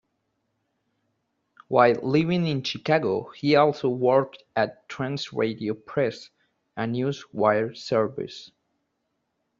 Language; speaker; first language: English; native; English